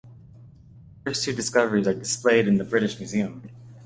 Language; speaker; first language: English; native; English